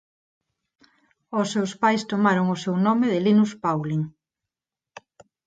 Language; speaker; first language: Galician; non-native, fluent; Spanish